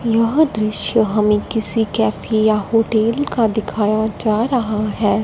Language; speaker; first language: Hindi; non-native, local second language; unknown